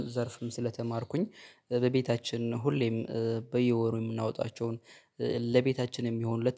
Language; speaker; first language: Amharic; native; Amharic